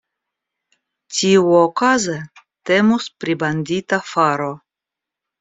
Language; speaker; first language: Esperanto; non-native, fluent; Russian